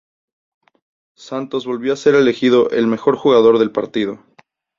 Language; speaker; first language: Spanish; native; Spanish